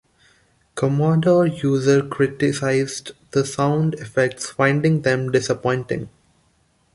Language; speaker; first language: English; non-native, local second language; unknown